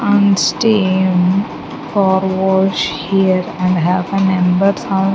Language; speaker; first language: English; non-native, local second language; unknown